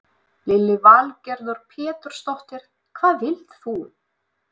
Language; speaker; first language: Icelandic; non-native, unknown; Russian